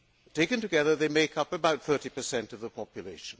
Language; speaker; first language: English; non-native, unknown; Hungarian